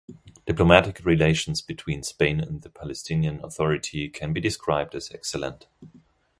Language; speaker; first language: English; non-native, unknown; German